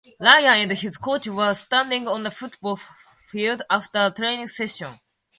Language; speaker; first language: English; non-native, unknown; Japanese